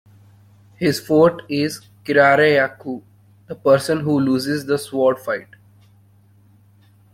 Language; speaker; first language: English; non-native, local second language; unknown